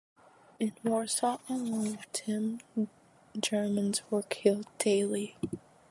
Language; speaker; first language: English; native; English